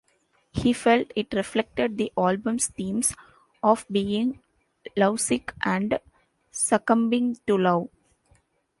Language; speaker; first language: English; non-native, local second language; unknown